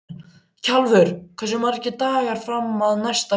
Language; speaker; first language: Icelandic; native; Icelandic